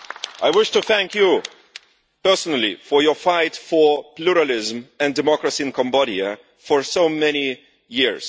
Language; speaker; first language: English; non-native, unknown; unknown